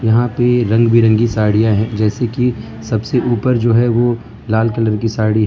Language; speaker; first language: Hindi; non-native, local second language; Gujarati